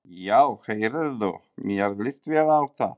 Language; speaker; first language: Icelandic; non-native, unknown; Polish